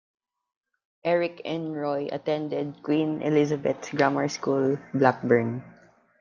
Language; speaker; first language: English; non-native, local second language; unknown